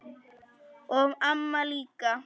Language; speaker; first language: Icelandic; non-native, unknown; Polish